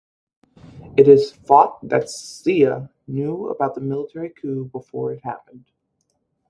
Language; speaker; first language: English; native; English